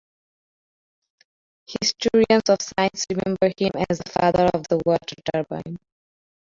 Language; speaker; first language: English; non-native, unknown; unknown